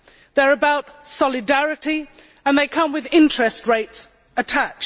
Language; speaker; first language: English; native; English